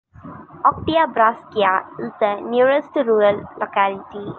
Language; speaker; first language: English; non-native, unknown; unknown